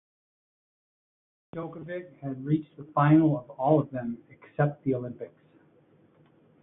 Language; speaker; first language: English; native; English